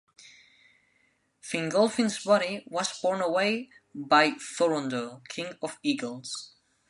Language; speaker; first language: English; non-native, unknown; Spanish